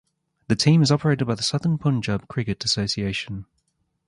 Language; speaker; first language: English; native; English